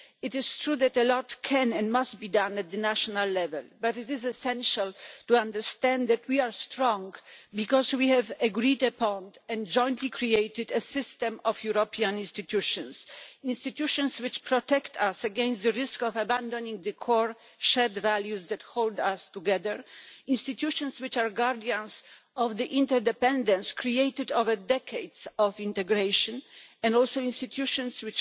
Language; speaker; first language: English; non-native, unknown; Polish